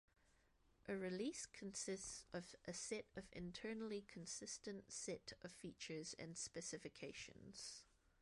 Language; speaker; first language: English; native; English